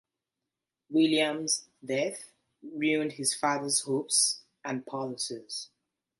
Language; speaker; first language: English; native; English